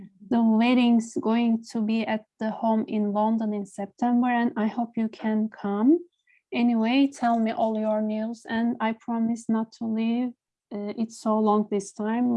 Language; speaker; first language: English; non-native, learner; Turkish